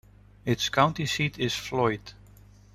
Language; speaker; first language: English; non-native, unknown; Dutch